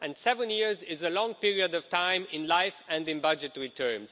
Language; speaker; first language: English; non-native, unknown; Romanian